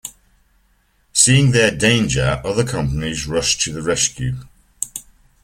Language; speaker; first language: English; native; English